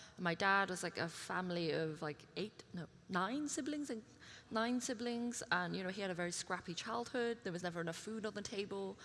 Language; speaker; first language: English; early bilingual, other home language; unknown